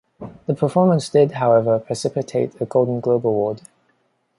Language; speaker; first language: English; non-native, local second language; Cantonese